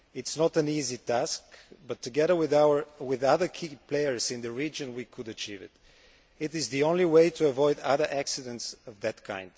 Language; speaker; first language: English; non-native, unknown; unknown